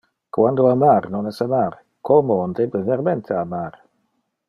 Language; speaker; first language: Interlingua; non-native, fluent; Dutch